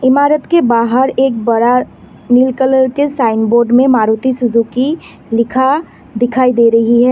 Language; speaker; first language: Hindi; non-native, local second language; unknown